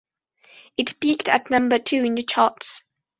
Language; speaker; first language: English; non-native, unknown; Spanish